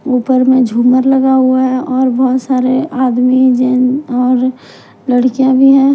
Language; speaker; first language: Hindi; non-native, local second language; Punjabi